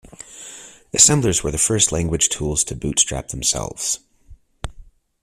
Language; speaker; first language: English; native; English